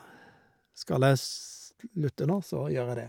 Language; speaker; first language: Norwegian; native; Norwegian